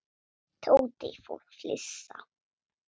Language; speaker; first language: Icelandic; non-native, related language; Swedish